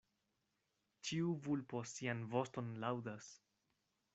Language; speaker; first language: Esperanto; non-native, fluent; Spanish